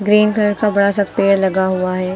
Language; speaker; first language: Hindi; native; Hindi